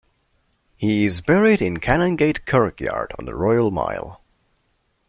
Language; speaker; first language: English; non-native, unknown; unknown